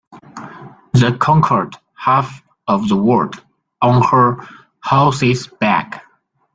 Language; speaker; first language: English; non-native, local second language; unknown